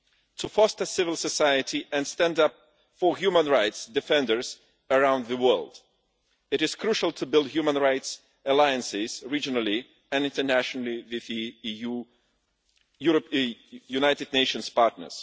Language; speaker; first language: English; non-native, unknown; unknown